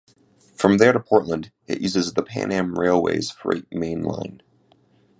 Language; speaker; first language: English; native; English